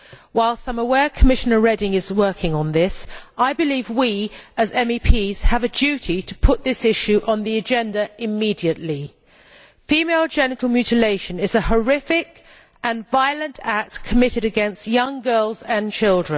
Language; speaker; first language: English; native; English